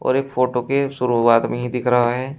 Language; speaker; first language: Hindi; native; Hindi